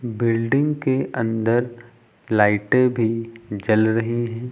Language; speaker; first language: Hindi; native; Hindi